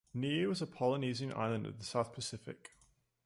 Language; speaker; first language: English; native; English